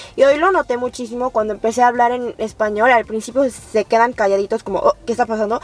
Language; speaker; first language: Spanish; early bilingual, other home language; Korean